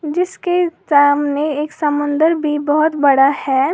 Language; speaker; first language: Hindi; native; Hindi